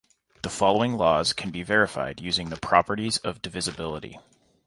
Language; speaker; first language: English; native; English